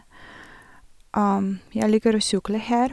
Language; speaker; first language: Norwegian; non-native, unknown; Russian